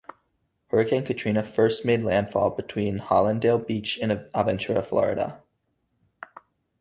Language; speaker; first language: English; native; English